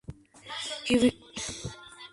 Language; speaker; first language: English; non-native, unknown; Georgian